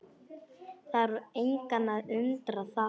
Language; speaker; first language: Icelandic; non-native, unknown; Polish